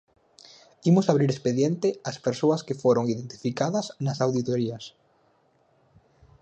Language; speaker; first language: Galician; native; Galician